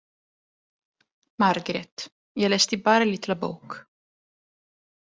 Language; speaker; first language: Icelandic; non-native, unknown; Italian